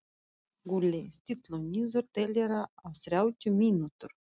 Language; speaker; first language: Icelandic; non-native, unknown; Russian